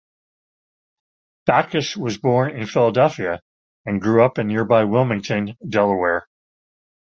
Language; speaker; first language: English; native; English